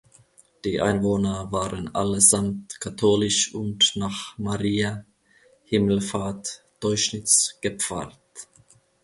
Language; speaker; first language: German; non-native, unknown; Finnish